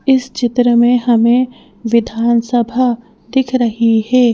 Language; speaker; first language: Hindi; native; Hindi